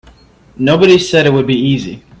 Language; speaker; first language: English; native; English